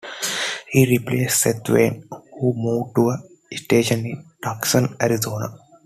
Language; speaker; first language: English; non-native, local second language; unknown